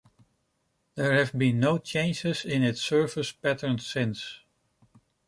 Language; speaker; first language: English; non-native, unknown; Dutch